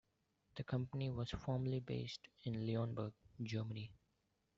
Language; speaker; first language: English; non-native, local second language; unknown